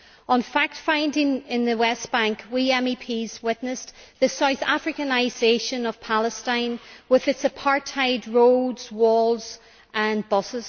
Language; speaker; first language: English; native; English